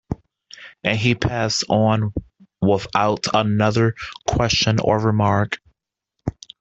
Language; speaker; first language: English; native; English